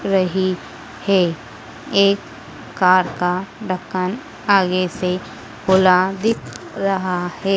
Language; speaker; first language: Hindi; native; Hindi